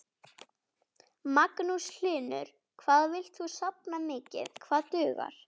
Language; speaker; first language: Icelandic; native; Icelandic